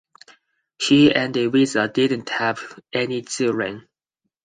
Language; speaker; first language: English; non-native, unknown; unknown